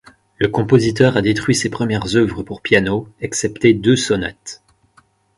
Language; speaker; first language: French; native; French